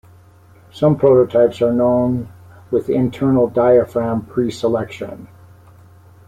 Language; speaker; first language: English; native; English